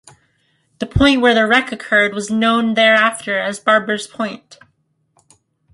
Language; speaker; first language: English; native; English